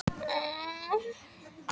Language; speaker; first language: Icelandic; non-native, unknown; Polish